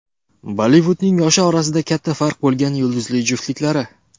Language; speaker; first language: Uzbek; non-native, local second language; Kara-Kalpak